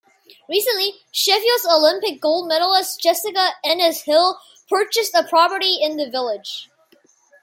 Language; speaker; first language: English; non-native, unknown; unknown